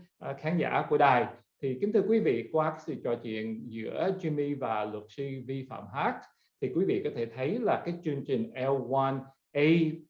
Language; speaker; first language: Vietnamese; native; Vietnamese